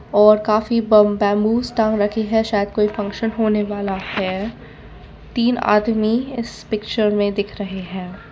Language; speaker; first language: Hindi; non-native, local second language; Gujarati